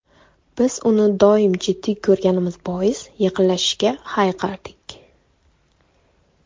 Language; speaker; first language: Uzbek; non-native, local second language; Kara-Kalpak